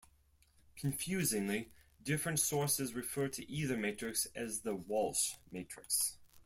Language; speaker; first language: English; non-native, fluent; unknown